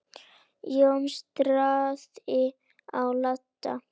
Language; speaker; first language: Icelandic; native; Icelandic